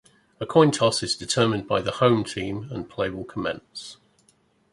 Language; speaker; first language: English; native; English